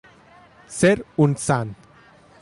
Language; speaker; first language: Catalan; non-native, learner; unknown